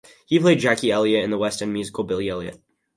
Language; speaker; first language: English; native; English